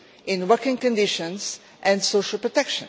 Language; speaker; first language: English; non-native, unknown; Portuguese